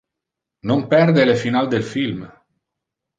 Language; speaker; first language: Interlingua; non-native, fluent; Italian